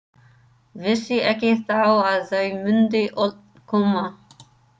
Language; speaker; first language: Icelandic; non-native, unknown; English